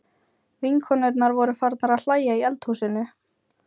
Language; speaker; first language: Icelandic; non-native, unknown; Ukrainian